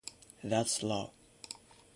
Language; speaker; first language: English; non-native, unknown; Russian